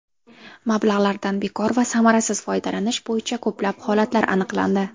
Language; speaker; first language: Uzbek; native; Uzbek